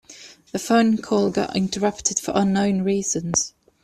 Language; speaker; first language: English; native; English